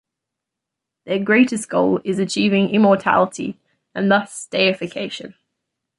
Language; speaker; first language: English; native; English